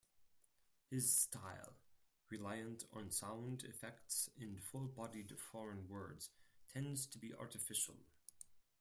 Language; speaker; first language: English; non-native, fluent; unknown